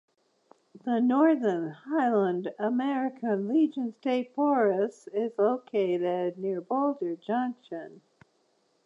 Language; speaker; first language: English; native; English